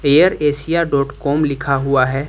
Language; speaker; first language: Hindi; native; Hindi